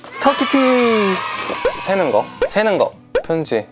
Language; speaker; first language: Korean; native; Korean